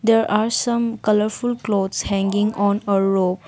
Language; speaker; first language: English; non-native, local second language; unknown